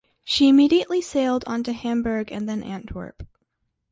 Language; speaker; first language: English; native; English